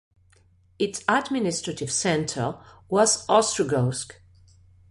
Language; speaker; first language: English; non-native, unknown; Catalan